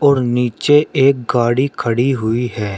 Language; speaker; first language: Hindi; native; Hindi